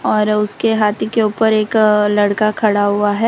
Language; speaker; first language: Hindi; non-native, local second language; Gujarati